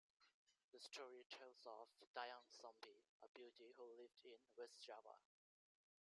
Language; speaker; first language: English; native; English